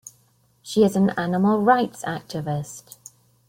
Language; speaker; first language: English; native; English